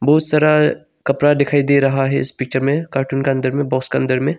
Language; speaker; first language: Hindi; non-native, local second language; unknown